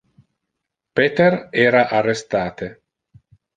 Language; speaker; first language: Interlingua; non-native, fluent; Italian